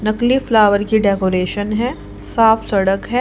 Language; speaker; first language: Hindi; native; Hindi